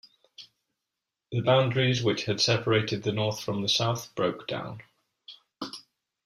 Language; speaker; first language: English; non-native, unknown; Catalan